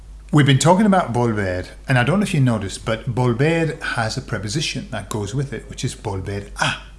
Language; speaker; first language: English; native; English